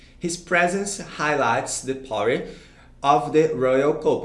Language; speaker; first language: English; non-native, fluent; Portuguese